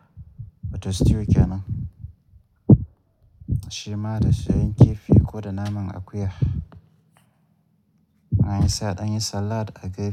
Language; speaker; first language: Hausa; native; Hausa